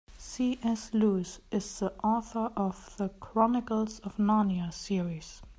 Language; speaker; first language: English; non-native, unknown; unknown